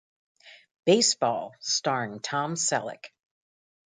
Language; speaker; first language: English; native; English